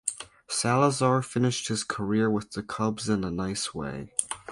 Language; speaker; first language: English; native; English